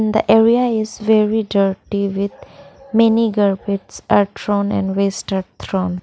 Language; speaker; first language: English; non-native, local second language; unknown